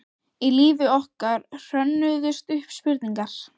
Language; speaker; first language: Icelandic; native; Icelandic